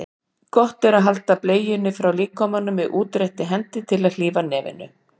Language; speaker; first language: Icelandic; native; Icelandic